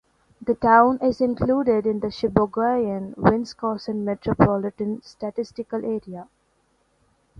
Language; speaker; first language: English; non-native, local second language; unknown